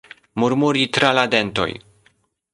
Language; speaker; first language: Esperanto; non-native, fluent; Polish